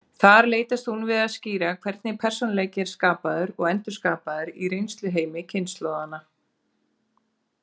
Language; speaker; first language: Icelandic; native; Icelandic